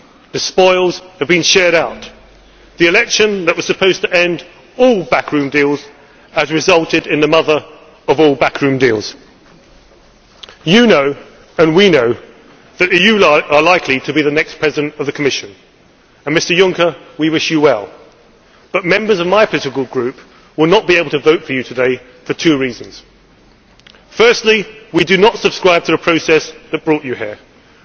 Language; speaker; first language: English; native; English